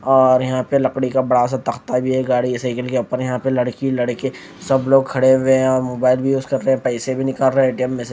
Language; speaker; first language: Hindi; native; Hindi